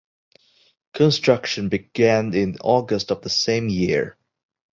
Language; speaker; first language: English; non-native, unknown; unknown